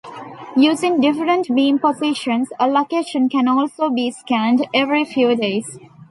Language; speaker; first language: English; non-native, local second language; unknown